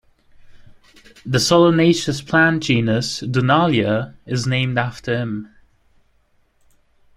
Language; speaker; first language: English; native; English